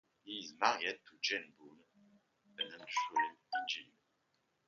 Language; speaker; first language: English; non-native, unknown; French